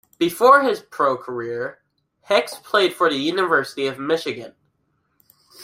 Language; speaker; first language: English; native; English